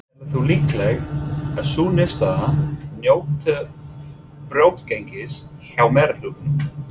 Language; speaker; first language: Icelandic; non-native, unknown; English